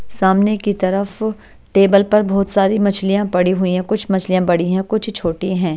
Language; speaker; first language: Hindi; native; Hindi